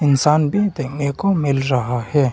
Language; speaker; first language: Hindi; non-native, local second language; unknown